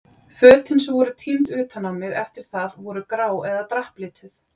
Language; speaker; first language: Icelandic; native; Icelandic